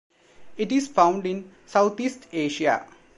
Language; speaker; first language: English; non-native, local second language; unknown